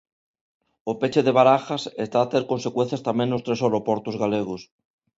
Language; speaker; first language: Galician; non-native, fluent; Spanish